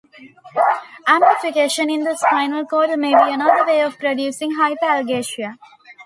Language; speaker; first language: English; non-native, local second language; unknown